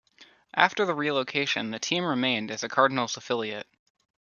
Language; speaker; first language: English; native; English